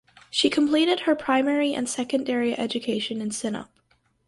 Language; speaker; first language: English; native; English